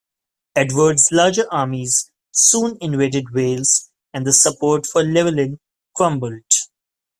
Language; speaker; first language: English; non-native, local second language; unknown